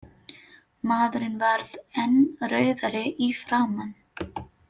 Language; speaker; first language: Icelandic; non-native, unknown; Filipino